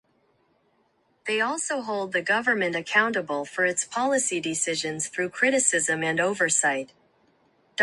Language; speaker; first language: English; non-native, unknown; Japanese